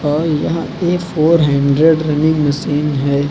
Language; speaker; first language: Hindi; native; Hindi